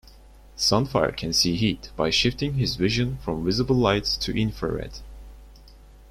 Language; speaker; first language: English; non-native, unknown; Turkish